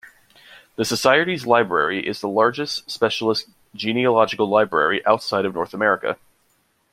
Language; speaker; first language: English; native; English